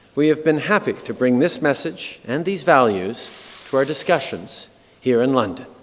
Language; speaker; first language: English; early bilingual, other home language; French